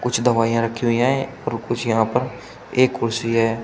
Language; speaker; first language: Hindi; native; Hindi